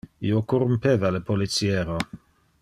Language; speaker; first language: Interlingua; non-native, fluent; Dutch